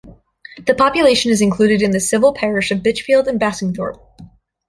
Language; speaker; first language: English; native; English